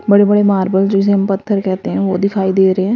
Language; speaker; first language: Hindi; native; Hindi